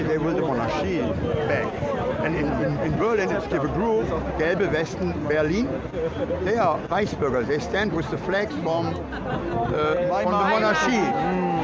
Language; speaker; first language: English; non-native, learner; German